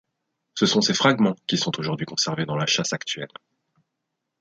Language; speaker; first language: French; native; French